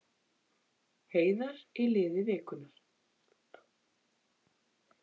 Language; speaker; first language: Icelandic; native; Icelandic